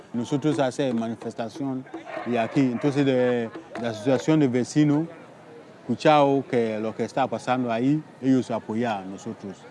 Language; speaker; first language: Spanish; non-native, learner; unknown